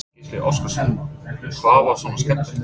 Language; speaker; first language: Icelandic; non-native, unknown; English